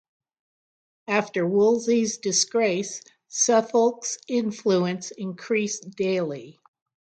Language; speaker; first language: English; native; English